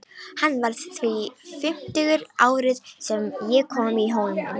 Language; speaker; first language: Icelandic; non-native, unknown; Romanian